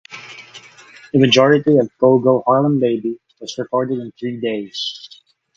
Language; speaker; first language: English; non-native, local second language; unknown